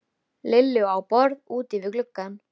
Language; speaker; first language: Icelandic; native; Icelandic